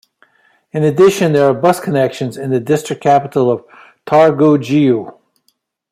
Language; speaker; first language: English; native; English